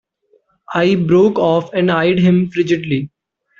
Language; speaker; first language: English; native; English